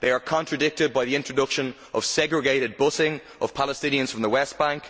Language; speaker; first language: English; native; English